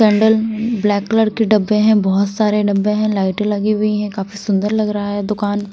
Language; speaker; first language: Hindi; non-native, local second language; Punjabi